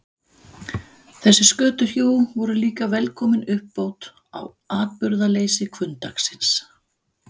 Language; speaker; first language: Icelandic; non-native, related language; Danish